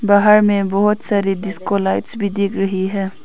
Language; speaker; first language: Hindi; early bilingual, other home language; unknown